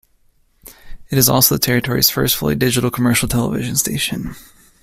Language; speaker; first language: English; native; English